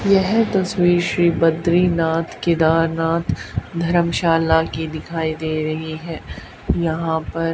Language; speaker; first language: Hindi; native; Hindi